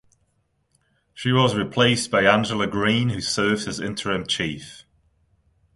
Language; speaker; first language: English; non-native, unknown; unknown